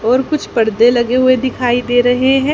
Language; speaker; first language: Hindi; native; Hindi